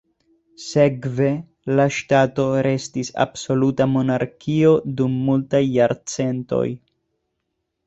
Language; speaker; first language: Esperanto; non-native, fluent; Spanish